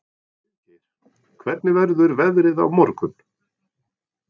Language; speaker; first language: Icelandic; non-native, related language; Norwegian